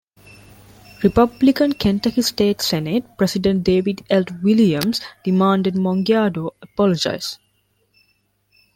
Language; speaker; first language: English; non-native, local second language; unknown